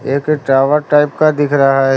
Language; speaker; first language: Hindi; native; Hindi